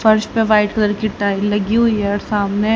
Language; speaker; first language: Hindi; native; Hindi